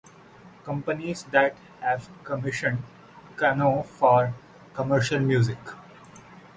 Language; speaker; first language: English; non-native, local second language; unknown